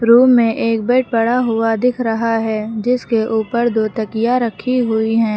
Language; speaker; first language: Hindi; native; Hindi